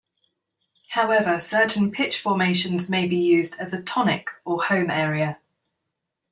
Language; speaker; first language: English; native; English